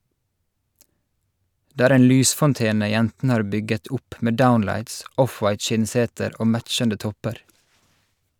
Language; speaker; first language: Norwegian; native; Norwegian